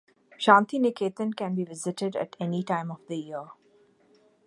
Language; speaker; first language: English; non-native, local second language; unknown